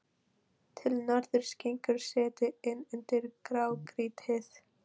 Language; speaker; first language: Icelandic; non-native, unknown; Polish